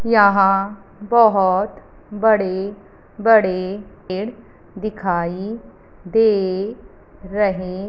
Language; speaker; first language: Hindi; non-native, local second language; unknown